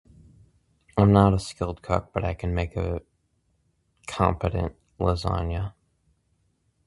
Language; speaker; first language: English; native; English